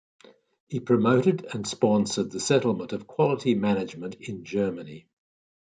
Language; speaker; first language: English; native; English